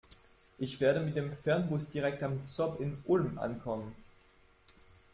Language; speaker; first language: German; non-native, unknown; French